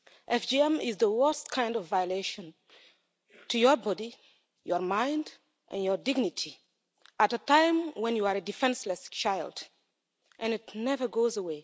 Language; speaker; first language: English; non-native, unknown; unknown